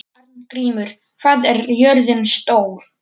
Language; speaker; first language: Icelandic; non-native, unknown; Polish